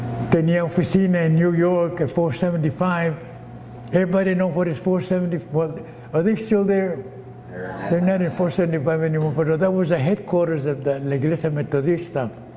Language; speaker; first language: English; early bilingual, other home language; Spanish